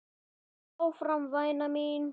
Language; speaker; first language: Icelandic; native; Icelandic